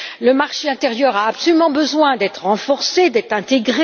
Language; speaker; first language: French; native; French